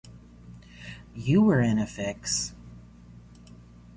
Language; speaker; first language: English; native; English